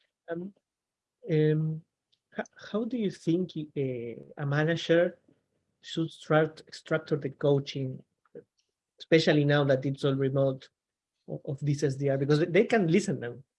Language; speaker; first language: English; non-native, fluent; Spanish